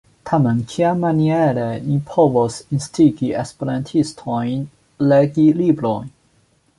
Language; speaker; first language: Esperanto; non-native, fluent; Chinese